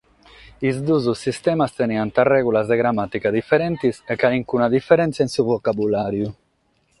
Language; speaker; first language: Sardinian; non-native, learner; Catalan